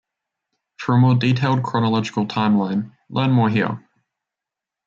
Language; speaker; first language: English; native; English